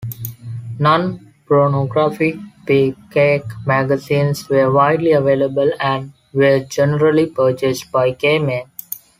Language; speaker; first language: English; non-native, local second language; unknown